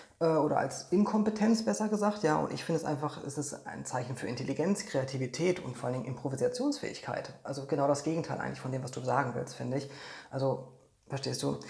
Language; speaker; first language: German; non-native, fluent; Polish